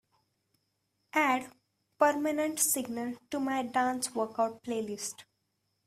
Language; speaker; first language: English; non-native, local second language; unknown